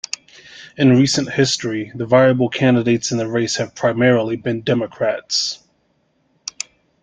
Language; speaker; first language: English; native; English